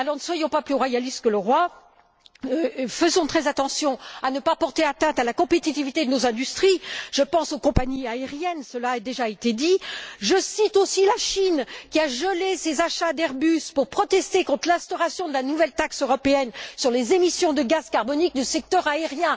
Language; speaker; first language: French; native; French